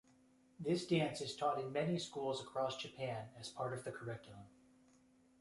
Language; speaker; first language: English; native; English